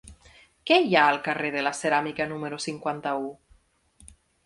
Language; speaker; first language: Catalan; native; Catalan